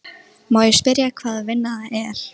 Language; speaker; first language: Icelandic; non-native, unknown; Russian